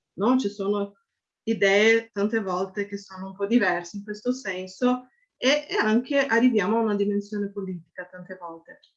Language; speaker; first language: Italian; non-native, fluent; Portuguese